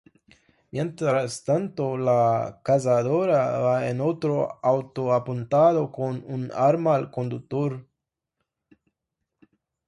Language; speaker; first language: Spanish; non-native, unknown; Portuguese